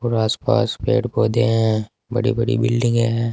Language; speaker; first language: Hindi; native; Hindi